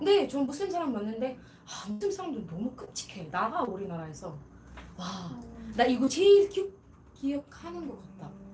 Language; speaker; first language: Korean; non-native, fluent; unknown